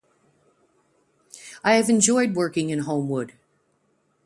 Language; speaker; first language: English; native; English